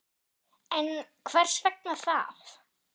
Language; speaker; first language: Icelandic; non-native, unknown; German